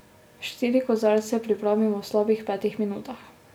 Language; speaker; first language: Slovenian; native; Slovenian